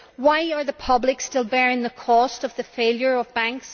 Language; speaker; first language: English; native; English